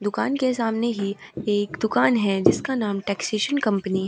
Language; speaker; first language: Hindi; native; Hindi